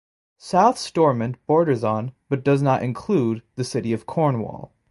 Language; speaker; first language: English; native; English